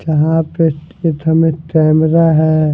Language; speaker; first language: Hindi; non-native, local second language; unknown